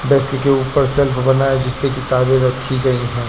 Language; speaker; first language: Hindi; native; Hindi